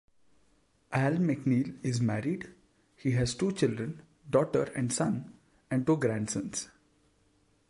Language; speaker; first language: English; non-native, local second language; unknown